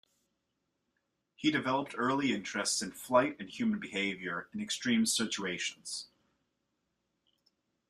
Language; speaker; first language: English; native; English